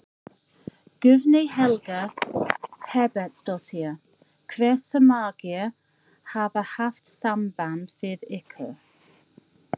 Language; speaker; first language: Icelandic; non-native, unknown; English